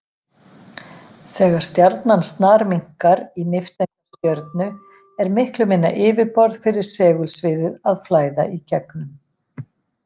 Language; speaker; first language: Icelandic; native; Icelandic